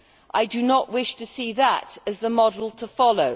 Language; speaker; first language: English; native; English